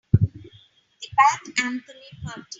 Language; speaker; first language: English; non-native, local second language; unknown